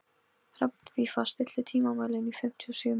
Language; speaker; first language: Icelandic; non-native, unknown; Polish